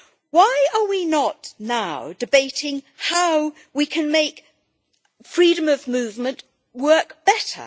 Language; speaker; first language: English; native; English